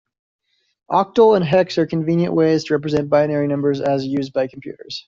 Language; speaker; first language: English; native; English